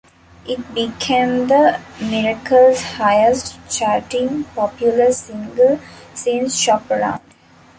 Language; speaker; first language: English; non-native, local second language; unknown